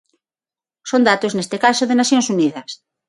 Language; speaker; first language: Galician; non-native, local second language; Spanish